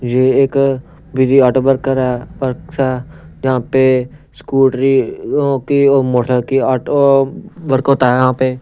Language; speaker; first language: Hindi; non-native, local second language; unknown